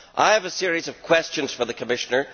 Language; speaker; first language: English; native; English